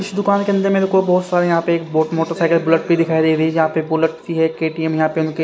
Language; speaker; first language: Hindi; native; Hindi